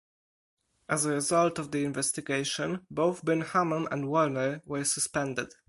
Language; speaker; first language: English; non-native, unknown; Polish